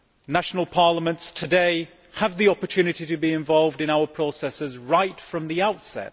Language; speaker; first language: English; native; English